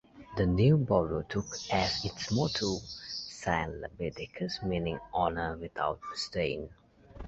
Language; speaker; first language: English; native; English